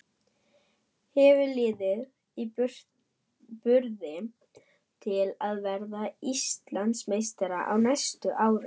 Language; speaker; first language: Icelandic; non-native, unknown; German